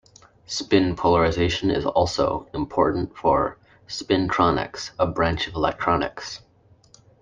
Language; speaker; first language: English; native; English